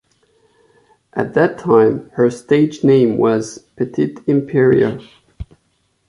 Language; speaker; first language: English; non-native, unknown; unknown